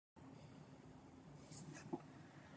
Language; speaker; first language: English; non-native, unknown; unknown